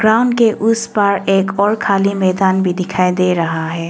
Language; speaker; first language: Hindi; non-native, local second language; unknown